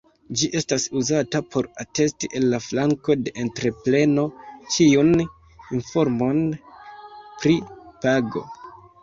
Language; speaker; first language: Esperanto; non-native, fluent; Kinyarwanda